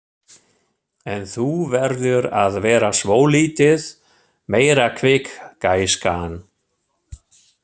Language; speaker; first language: Icelandic; non-native, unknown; German